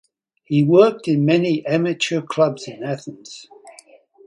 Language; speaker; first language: English; native; English